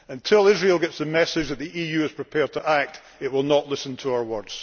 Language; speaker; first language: English; native; English